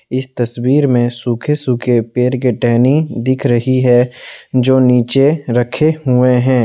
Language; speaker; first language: Hindi; non-native, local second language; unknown